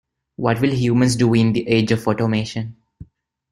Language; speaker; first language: English; non-native, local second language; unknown